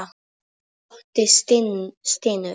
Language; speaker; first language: Icelandic; non-native, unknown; Polish